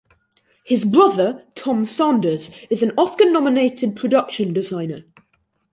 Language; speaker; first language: English; native; English